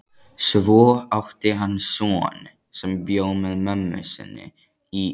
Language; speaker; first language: Icelandic; native; Icelandic